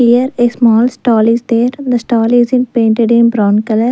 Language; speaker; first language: English; non-native, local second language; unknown